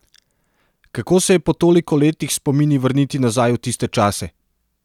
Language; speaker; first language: Slovenian; non-native, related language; Serbian